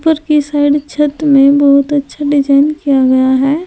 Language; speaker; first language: Hindi; native; Hindi